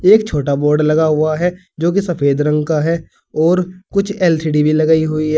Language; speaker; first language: Hindi; native; Hindi